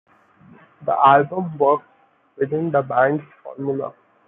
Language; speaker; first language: English; non-native, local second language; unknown